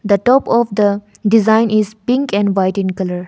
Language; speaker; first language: English; non-native, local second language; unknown